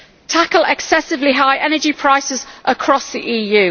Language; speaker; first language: English; native; English